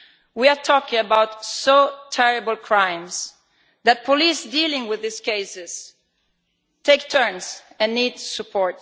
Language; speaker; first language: English; non-native, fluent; Italian